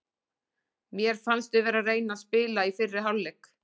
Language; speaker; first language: Icelandic; native; Icelandic